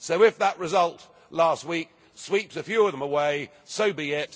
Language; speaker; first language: English; native; English